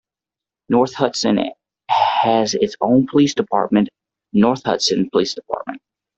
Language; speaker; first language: English; native; English